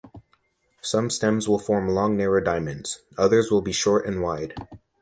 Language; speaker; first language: English; native; English